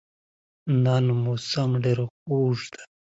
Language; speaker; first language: English; non-native, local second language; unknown